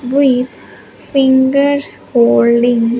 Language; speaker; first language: English; non-native, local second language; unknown